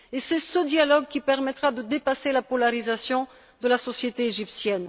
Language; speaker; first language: French; non-native, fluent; Bulgarian